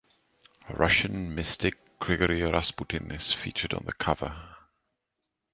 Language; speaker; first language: English; native; English